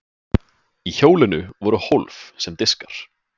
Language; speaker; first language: Icelandic; native; Icelandic